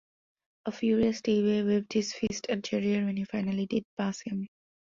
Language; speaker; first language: English; non-native, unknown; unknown